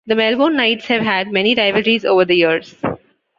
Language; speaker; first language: English; non-native, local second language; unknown